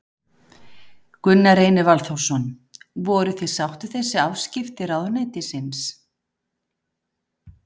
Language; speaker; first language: Icelandic; native; Icelandic